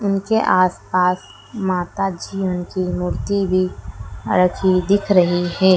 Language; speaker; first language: Hindi; native; Hindi